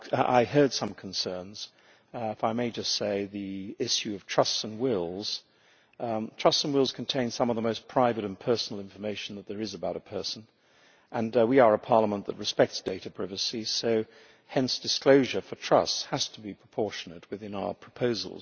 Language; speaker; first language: English; native; English